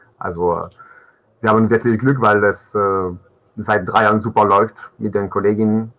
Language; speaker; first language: German; non-native, fluent; French